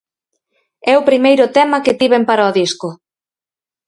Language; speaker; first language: Galician; native; Galician